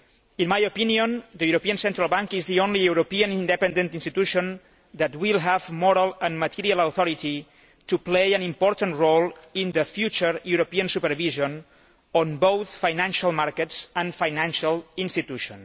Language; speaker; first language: English; non-native, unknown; Catalan